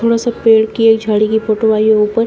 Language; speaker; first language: Hindi; native; Hindi